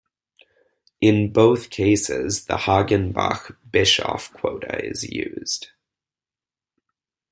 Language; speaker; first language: English; native; English